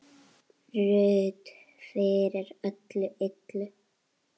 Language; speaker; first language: Icelandic; native; Icelandic